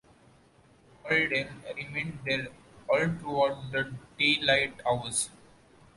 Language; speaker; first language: English; non-native, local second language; Marathi